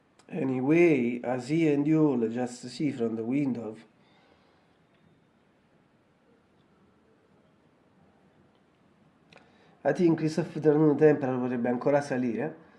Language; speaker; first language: English; non-native, learner; Italian